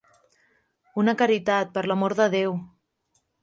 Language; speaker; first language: Catalan; native; Catalan